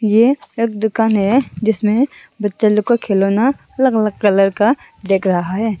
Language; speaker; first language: Hindi; non-native, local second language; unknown